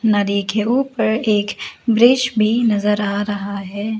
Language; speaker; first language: Hindi; non-native, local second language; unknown